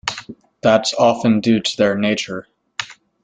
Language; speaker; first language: English; native; English